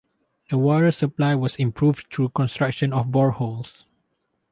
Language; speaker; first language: English; non-native, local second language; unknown